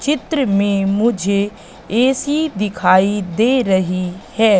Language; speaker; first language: Hindi; native; Hindi